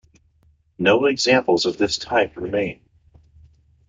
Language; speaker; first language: English; native; English